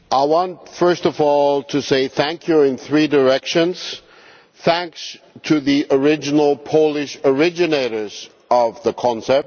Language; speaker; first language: English; non-native, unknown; German